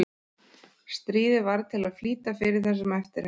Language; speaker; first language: Icelandic; native; Icelandic